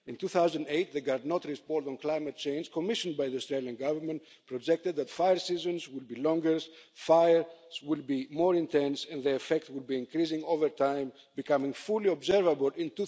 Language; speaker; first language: English; non-native, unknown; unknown